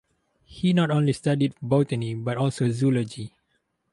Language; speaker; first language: English; non-native, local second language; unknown